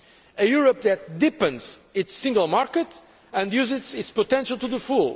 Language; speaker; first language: English; non-native, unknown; Portuguese